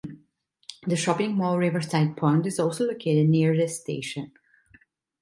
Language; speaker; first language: English; non-native, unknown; Italian